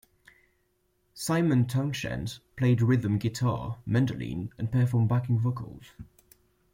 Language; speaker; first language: English; non-native, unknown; French